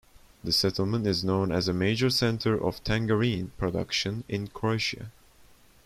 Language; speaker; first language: English; non-native, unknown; Turkish